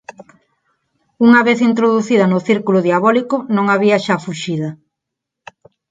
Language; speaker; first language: Galician; non-native, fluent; Spanish